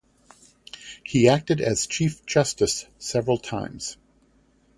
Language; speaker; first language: English; native; English